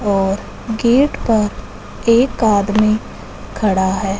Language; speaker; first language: Hindi; non-native, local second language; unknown